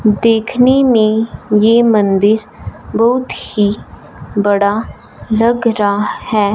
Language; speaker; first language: Hindi; non-native, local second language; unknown